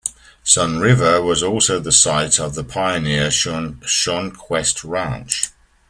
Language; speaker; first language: English; native; English